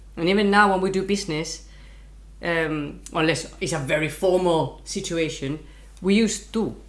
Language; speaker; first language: English; non-native, fluent; Spanish